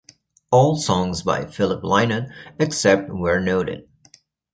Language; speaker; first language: English; native; English